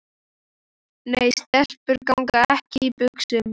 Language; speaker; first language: Icelandic; native; Icelandic